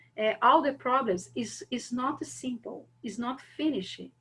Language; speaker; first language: English; non-native, learner; Portuguese